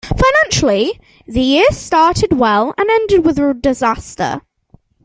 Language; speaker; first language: English; native; English